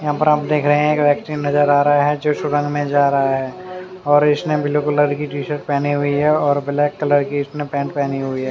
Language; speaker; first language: Hindi; native; Hindi